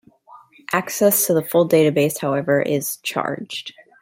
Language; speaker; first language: English; native; English